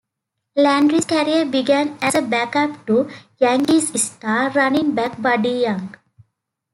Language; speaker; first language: English; native; English